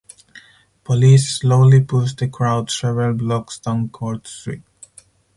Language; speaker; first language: English; non-native, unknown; Spanish